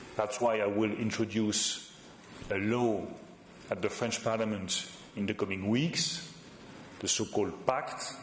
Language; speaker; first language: English; non-native, fluent; French